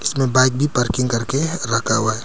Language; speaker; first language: Hindi; non-native, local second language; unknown